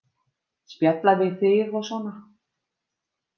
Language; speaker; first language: Icelandic; native; Icelandic